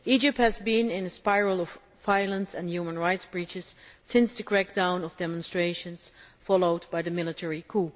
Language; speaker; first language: English; non-native, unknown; Dutch